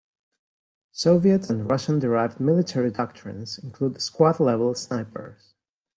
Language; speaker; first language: English; non-native, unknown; Spanish